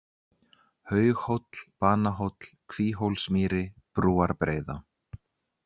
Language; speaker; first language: Icelandic; native; Icelandic